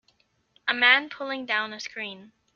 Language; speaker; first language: English; native; English